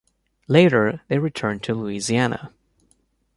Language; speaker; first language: English; native; English